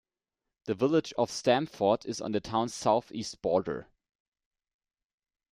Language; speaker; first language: English; non-native, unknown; German